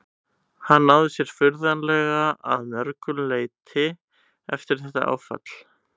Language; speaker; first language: Icelandic; native; Icelandic